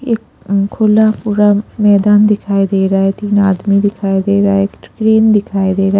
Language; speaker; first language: Hindi; non-native, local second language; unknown